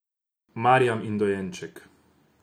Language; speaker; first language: Slovenian; non-native, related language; Croatian